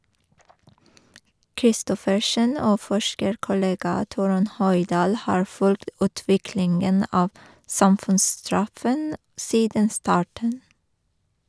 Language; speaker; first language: Norwegian; non-native, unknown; Persian